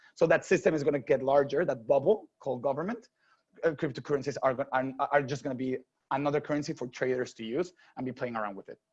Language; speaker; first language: English; non-native, fluent; Spanish